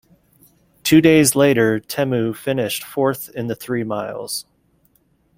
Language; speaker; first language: English; native; English